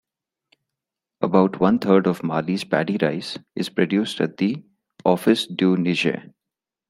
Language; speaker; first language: English; non-native, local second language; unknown